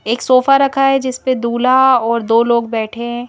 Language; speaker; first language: Hindi; native; Hindi